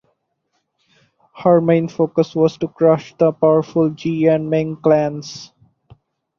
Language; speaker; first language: English; non-native, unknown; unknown